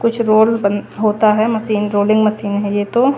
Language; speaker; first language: Hindi; native; Hindi